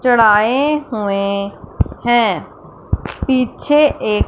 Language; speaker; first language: Hindi; non-native, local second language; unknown